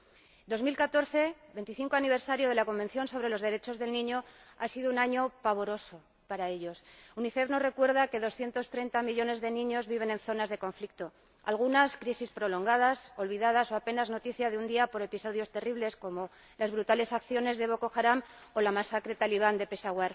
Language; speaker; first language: Spanish; native; Spanish